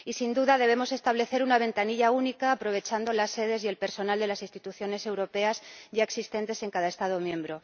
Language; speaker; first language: Spanish; native; Spanish